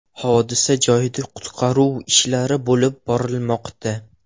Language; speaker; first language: Uzbek; non-native, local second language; Russian